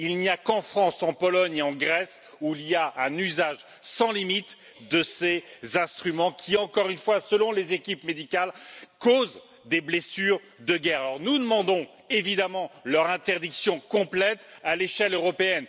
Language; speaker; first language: French; native; French